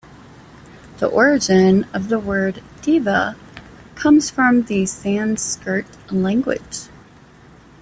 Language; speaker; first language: English; native; English